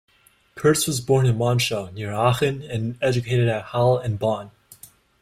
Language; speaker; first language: English; native; English